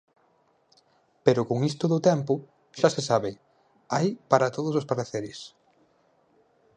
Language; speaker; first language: Galician; native; Galician